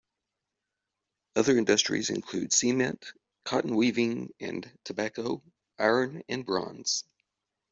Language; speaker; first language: English; native; English